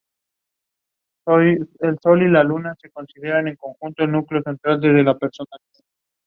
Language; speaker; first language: English; non-native, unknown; Spanish